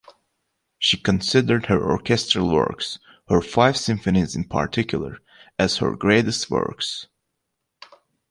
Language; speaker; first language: English; native; English